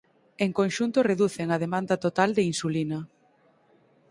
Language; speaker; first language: Galician; native; Galician